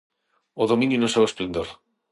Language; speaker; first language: Galician; non-native, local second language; Spanish